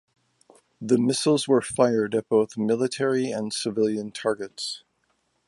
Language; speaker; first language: English; native; English